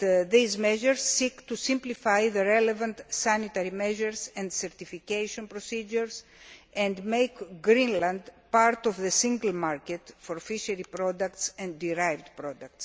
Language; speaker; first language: English; non-native, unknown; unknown